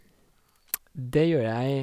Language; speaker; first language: Norwegian; non-native, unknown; Rundi